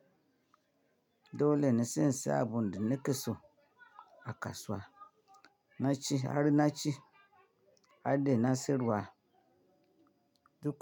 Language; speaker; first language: Hausa; non-native, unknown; Yoruba